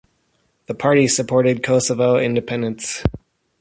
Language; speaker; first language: English; native; English